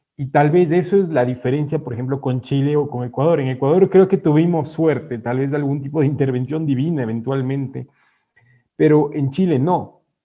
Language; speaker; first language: Spanish; native; Spanish